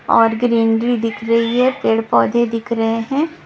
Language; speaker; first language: Hindi; non-native, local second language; Punjabi